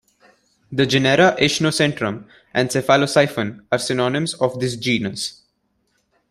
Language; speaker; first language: English; non-native, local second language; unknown